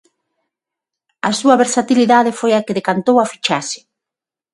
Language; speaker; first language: Galician; non-native, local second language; Spanish